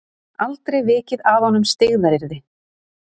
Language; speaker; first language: Icelandic; native; Icelandic